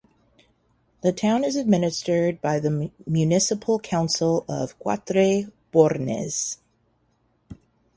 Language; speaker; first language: English; native; English